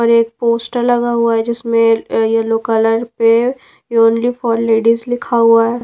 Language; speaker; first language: Hindi; non-native, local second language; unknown